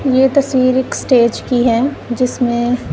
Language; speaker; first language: Hindi; non-native, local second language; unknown